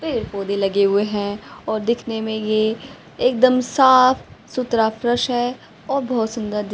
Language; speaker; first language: Hindi; native; Hindi